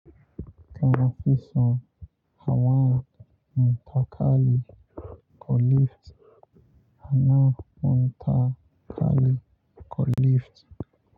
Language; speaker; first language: Hausa; non-native, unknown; Yoruba